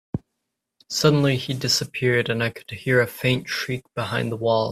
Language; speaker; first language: English; non-native, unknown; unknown